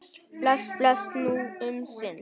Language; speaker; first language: Icelandic; non-native, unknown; Vietnamese